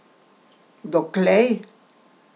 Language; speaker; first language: Slovenian; native; Slovenian